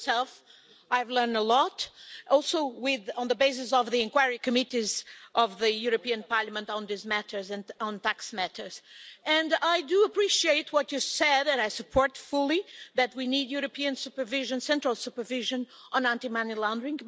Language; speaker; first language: English; non-native, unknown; Portuguese